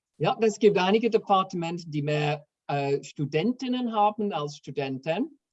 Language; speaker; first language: German; non-native, fluent; English